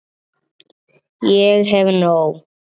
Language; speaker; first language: Icelandic; native; Icelandic